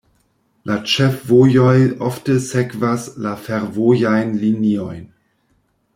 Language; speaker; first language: Esperanto; non-native, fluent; German